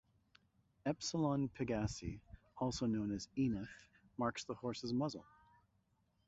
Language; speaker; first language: English; native; English